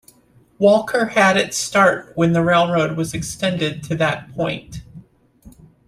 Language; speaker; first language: English; native; English